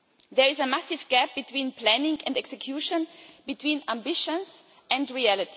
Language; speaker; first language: English; non-native, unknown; German